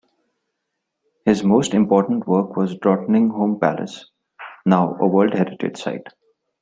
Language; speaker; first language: English; non-native, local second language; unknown